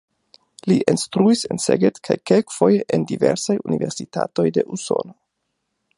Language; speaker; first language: Esperanto; non-native, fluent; German